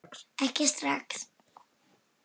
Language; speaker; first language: Icelandic; non-native, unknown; Polish